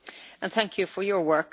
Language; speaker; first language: English; native; English